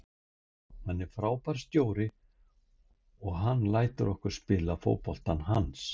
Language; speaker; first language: Icelandic; native; Icelandic